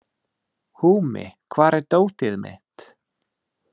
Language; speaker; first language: Icelandic; non-native, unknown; English